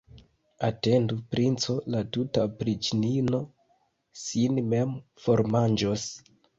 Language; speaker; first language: Esperanto; non-native, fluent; Kinyarwanda